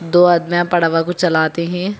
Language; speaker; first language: Hindi; non-native, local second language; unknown